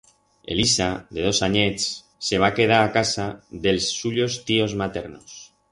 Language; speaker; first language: Aragonese; non-native, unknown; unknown